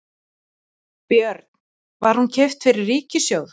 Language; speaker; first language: Icelandic; native; Icelandic